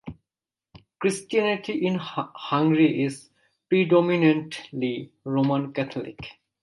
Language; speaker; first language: English; non-native, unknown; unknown